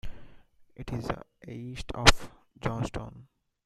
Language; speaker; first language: English; non-native, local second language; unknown